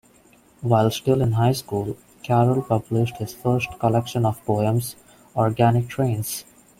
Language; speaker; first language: English; non-native, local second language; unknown